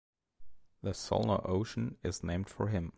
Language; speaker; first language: English; non-native, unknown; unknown